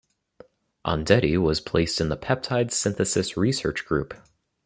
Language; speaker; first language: English; native; English